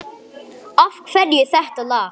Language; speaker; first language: Icelandic; non-native, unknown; English